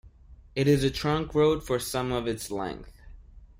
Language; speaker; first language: English; non-native, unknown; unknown